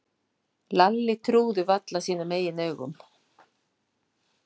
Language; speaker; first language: Icelandic; non-native, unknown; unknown